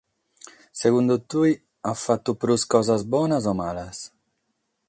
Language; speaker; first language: Sardinian; non-native, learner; Catalan